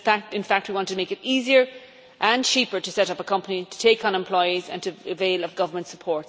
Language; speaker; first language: English; native; English